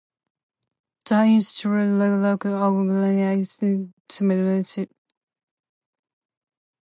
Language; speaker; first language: English; non-native, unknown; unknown